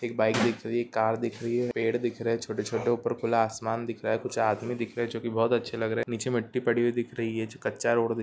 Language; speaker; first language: Hindi; non-native, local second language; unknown